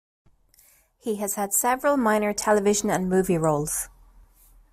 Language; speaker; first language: English; native; English